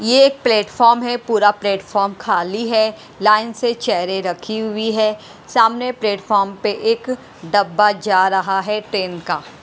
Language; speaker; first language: Hindi; non-native, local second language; Punjabi